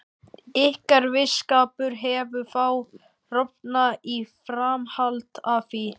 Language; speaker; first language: Icelandic; native; Icelandic